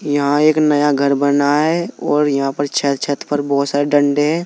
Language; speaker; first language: Hindi; native; Hindi